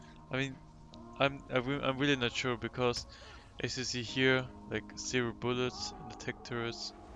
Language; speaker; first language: English; non-native, fluent; German